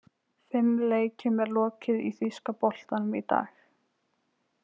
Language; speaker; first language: Icelandic; native; Icelandic